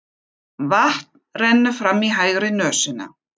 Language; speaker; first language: Icelandic; non-native, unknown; German